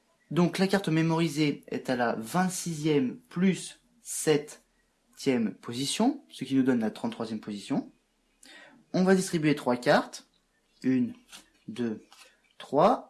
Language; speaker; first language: French; native; French